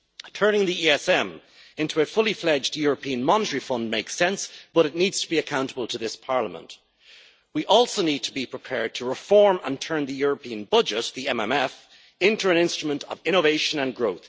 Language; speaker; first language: English; native; English